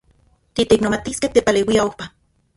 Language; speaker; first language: Central Puebla Nahuatl; non-native, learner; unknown